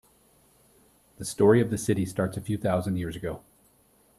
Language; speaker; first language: English; native; English